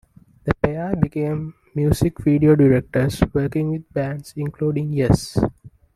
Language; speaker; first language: English; non-native, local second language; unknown